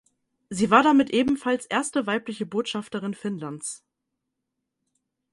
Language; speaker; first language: German; native; German